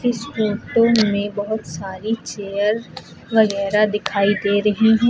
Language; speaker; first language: Hindi; native; Hindi